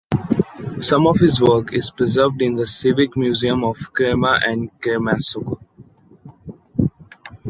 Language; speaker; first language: English; non-native, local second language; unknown